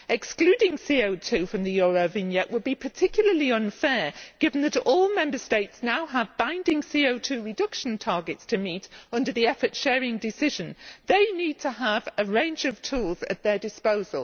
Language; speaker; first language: English; native; English